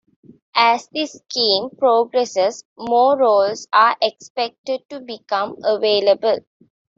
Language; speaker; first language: English; non-native, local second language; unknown